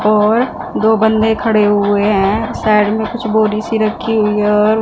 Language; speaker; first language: Hindi; non-native, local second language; Punjabi